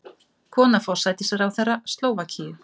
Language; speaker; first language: Icelandic; native; Icelandic